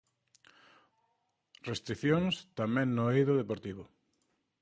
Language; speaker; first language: Galician; native; Galician